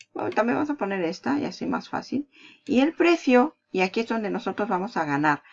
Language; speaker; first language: Spanish; native; Spanish